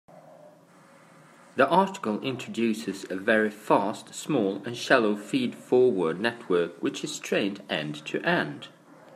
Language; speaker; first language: English; native; English